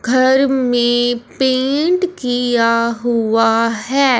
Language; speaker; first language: Hindi; non-native, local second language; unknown